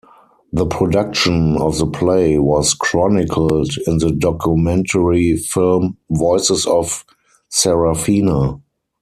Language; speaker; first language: English; non-native, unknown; German